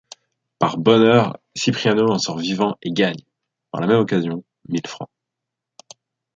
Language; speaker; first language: French; native; French